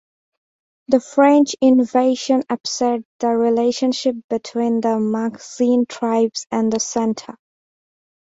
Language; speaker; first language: English; non-native, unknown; Bangla